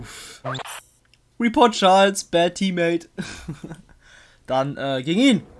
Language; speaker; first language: German; native; German